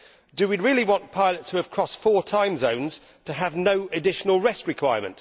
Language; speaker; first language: English; native; English